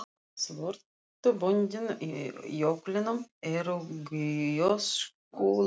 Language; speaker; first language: Icelandic; non-native, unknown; Russian